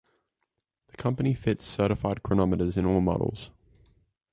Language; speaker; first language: English; native; English